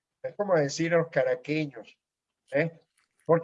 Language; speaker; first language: Spanish; native; Spanish